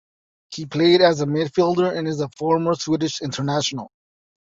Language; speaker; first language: English; native; English